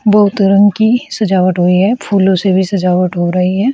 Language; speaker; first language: Hindi; native; Hindi